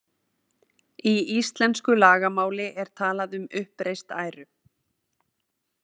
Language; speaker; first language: Icelandic; native; Icelandic